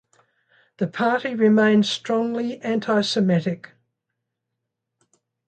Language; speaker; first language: English; native; English